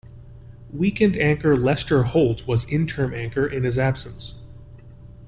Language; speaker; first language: English; native; English